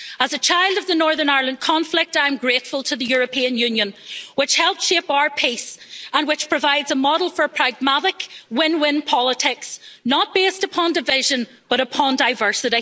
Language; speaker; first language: English; native; English